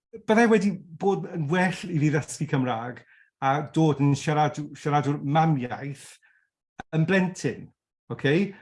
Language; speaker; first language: Welsh; non-native, local second language; English